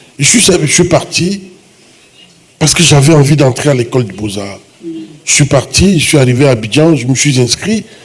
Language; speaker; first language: French; non-native, local second language; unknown